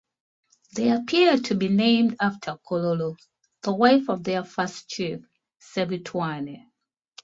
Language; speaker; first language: English; non-native, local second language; Ganda